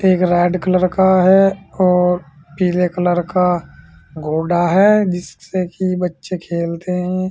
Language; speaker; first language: Hindi; native; Hindi